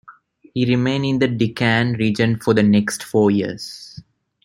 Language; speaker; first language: English; non-native, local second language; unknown